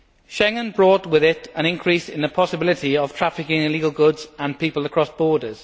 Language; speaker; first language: English; native; English